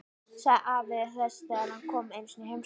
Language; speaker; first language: Icelandic; native; Icelandic